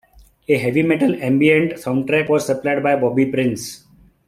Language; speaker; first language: English; non-native, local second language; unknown